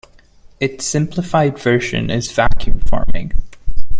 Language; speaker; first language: English; non-native, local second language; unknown